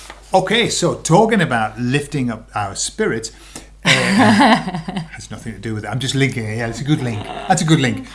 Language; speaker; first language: English; native; English